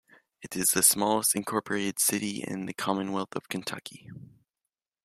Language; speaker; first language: English; native; English